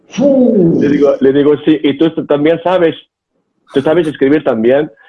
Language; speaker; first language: Spanish; non-native, fluent; Arabic